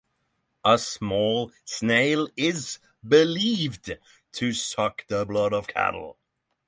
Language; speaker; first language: English; non-native, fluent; Norwegian